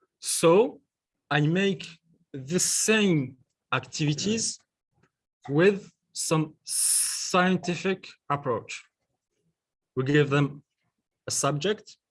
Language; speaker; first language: English; non-native, learner; French